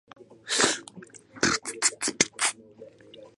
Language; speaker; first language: English; non-native, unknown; Japanese